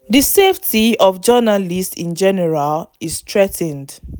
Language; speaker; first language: English; non-native, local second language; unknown